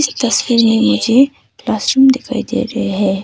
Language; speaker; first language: Hindi; non-native, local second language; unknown